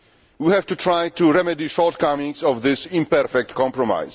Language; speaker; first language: English; non-native, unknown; Polish